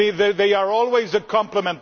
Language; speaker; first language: English; non-native, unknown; Swedish